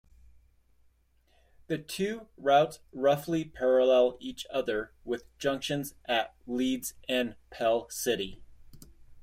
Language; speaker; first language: English; native; English